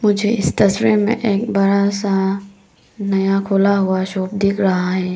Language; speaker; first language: Hindi; non-native, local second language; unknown